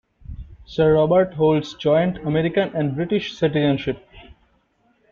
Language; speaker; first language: English; non-native, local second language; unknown